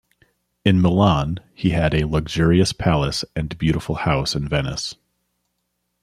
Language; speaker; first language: English; native; English